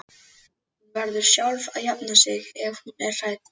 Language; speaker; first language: Icelandic; native; Icelandic